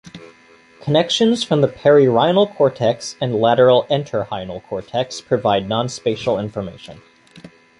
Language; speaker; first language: English; native; English